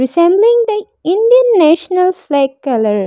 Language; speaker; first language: English; non-native, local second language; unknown